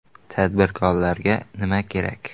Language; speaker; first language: Uzbek; native; Uzbek